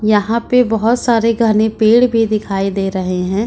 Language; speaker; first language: Hindi; native; Hindi